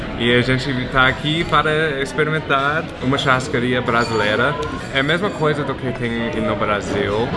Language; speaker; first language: Portuguese; early bilingual, heritage; Portuguese